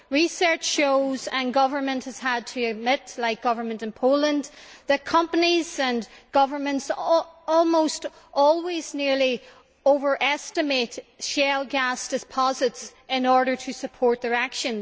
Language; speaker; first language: English; native; English